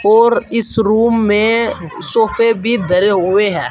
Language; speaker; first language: Hindi; native; Hindi